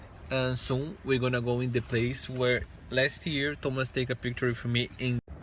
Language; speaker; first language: English; non-native, learner; Portuguese